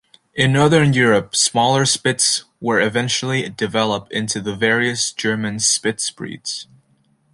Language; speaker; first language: English; native; English